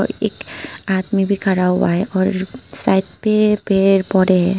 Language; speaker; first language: Hindi; non-native, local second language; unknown